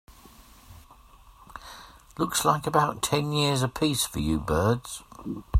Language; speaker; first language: English; native; English